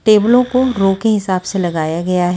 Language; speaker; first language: Hindi; native; Hindi